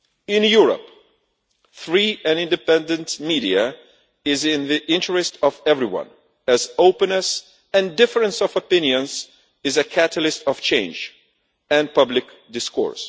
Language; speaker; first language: English; non-native, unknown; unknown